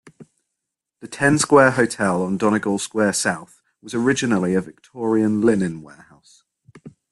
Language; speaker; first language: English; native; English